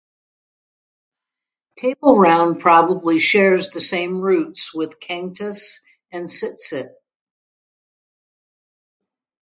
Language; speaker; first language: English; native; English